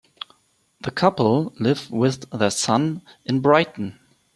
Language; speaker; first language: English; non-native, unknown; German